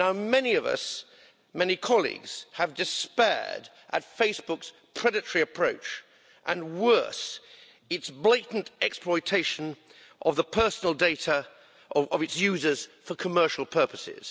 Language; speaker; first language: English; native; English